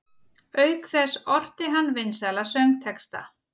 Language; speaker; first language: Icelandic; native; Icelandic